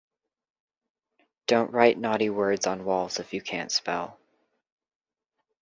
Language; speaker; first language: English; native; English